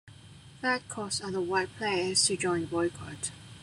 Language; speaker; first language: English; non-native, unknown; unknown